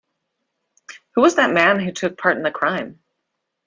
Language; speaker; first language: English; native; English